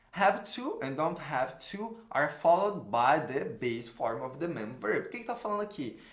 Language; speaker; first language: English; non-native, fluent; Portuguese